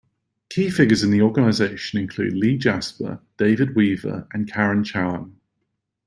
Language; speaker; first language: English; native; English